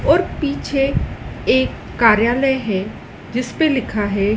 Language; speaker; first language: Hindi; native; Hindi